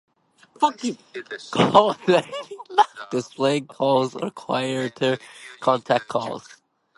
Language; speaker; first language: English; native; English